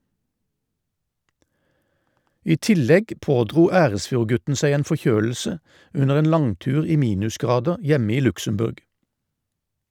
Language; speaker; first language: Norwegian; native; Norwegian